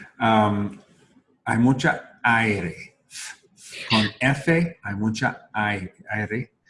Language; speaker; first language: Spanish; non-native, learner; English